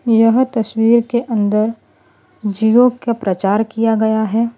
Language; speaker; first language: Hindi; non-native, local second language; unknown